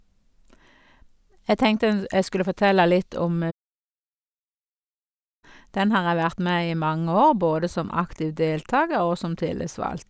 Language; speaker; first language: Norwegian; native; Norwegian